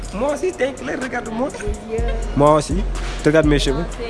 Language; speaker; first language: French; non-native, local second language; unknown